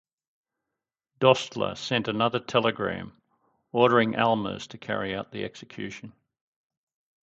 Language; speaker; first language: English; native; English